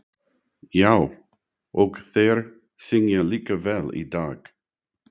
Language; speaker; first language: Icelandic; non-native, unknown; English